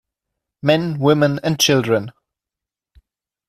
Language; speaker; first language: English; non-native, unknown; German